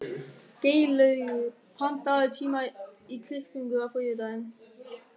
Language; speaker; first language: Icelandic; non-native, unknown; German